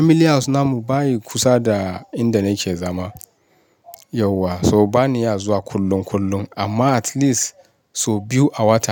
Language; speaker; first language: Hausa; non-native, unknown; Yoruba